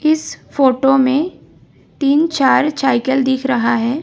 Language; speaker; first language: Hindi; non-native, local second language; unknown